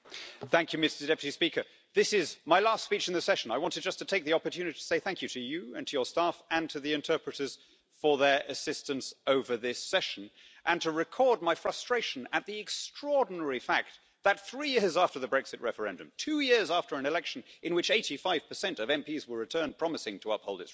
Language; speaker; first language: English; native; English